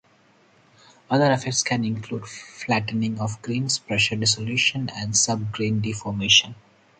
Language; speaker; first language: English; non-native, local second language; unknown